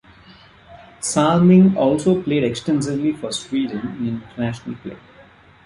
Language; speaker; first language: English; non-native, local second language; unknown